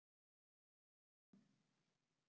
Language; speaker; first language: Icelandic; non-native, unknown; Polish